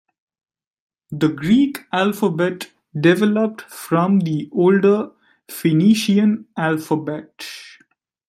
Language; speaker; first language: English; non-native, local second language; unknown